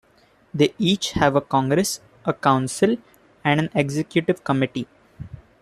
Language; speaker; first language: English; non-native, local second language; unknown